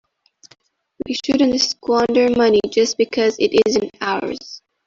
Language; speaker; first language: English; non-native, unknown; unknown